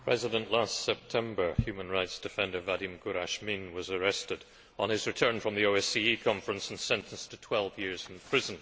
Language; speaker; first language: English; native; English